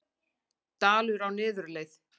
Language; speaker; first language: Icelandic; native; Icelandic